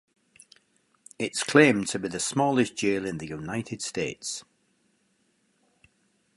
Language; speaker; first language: English; native; English